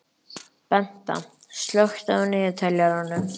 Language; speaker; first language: Icelandic; native; Icelandic